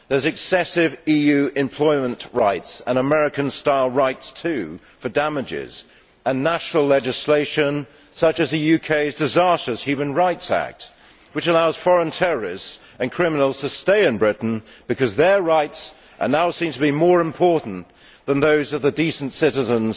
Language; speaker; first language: English; native; English